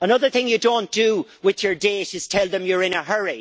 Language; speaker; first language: English; native; English